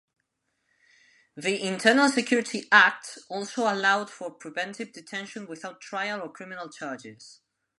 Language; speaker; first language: English; non-native, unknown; Spanish